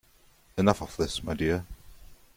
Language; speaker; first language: English; non-native, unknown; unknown